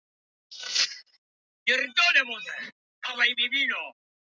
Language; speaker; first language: Icelandic; non-native, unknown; Polish